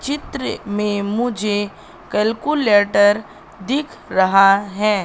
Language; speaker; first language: Hindi; native; Hindi